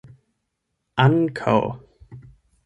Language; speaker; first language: Esperanto; non-native, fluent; German